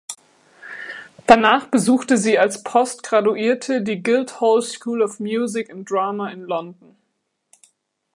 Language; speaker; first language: German; native; German